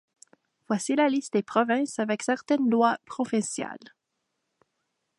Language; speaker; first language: French; native; French